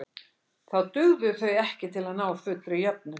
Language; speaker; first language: Icelandic; native; Icelandic